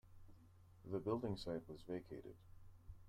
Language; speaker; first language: English; native; English